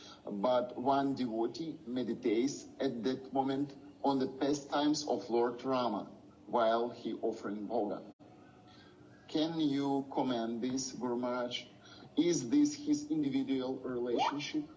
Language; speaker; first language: English; non-native, fluent; Russian